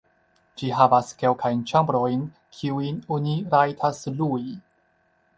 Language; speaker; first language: Esperanto; non-native, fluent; Chinese